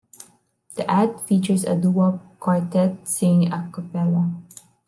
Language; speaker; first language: English; non-native, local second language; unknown